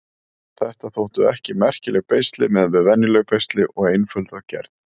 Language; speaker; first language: Icelandic; native; Icelandic